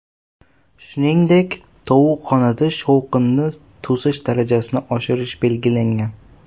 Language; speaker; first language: Uzbek; native; Uzbek